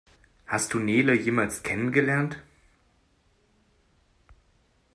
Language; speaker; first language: German; native; German